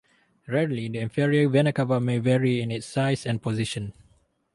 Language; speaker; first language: English; non-native, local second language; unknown